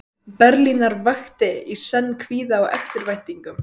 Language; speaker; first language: Icelandic; native; Icelandic